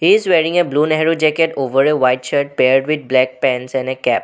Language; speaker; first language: English; non-native, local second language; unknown